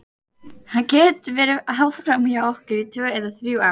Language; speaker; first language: Icelandic; native; Icelandic